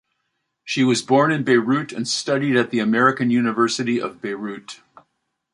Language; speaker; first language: English; native; English